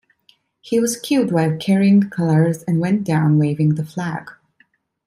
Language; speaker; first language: English; non-native, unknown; Italian